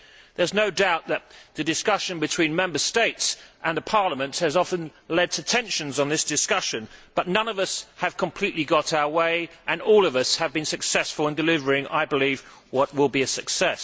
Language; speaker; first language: English; native; English